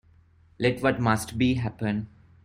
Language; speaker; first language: English; non-native, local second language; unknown